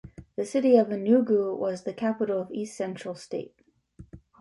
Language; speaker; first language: English; native; English